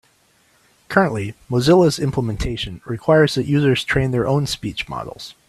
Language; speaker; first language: English; native; English